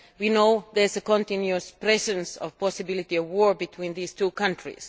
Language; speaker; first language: English; non-native, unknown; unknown